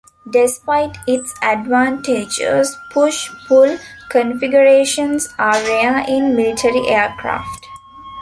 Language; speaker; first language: English; non-native, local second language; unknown